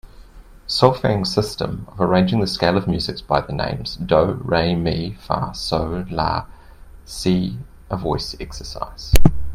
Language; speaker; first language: English; native; English